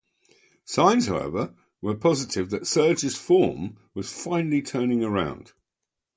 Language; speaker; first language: English; native; English